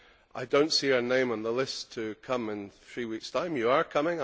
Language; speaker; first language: English; native; English